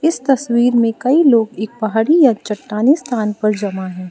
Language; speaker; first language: Hindi; non-native, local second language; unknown